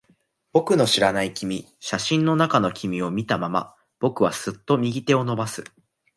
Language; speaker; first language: Japanese; native; Japanese